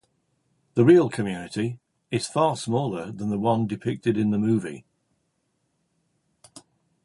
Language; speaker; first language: English; native; English